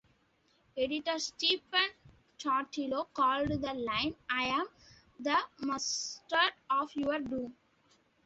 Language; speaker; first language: English; non-native, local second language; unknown